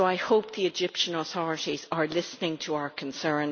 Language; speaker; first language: English; native; English